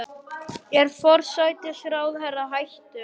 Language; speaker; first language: Icelandic; non-native, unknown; German